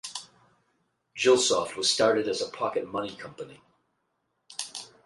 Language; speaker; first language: English; native; English